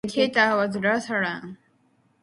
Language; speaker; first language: English; non-native, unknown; Japanese